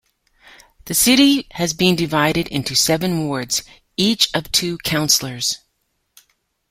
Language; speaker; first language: English; native; English